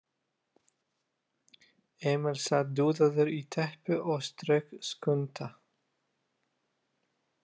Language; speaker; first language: Icelandic; non-native, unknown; Lithuanian